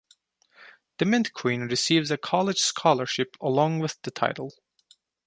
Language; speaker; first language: English; non-native, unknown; Turkish